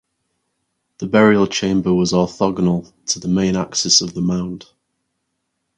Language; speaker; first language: English; native; English